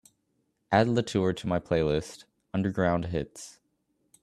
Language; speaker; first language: English; native; English